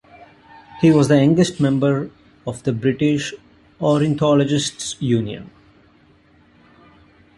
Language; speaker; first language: English; non-native, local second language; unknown